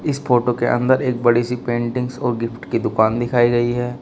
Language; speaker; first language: Hindi; native; Hindi